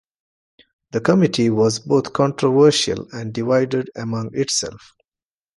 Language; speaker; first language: English; non-native, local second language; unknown